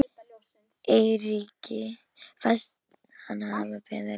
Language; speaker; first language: Icelandic; non-native, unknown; Polish